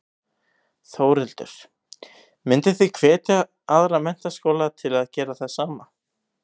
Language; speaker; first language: Icelandic; native; Icelandic